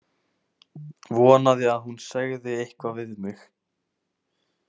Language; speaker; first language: Icelandic; native; Icelandic